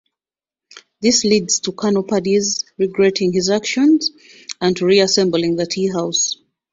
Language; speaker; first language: English; non-native, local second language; Ganda